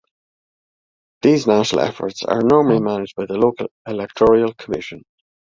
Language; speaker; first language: English; native; English